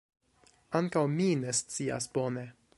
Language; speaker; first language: Esperanto; non-native, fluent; English